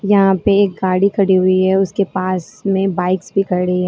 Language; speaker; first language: Hindi; native; Hindi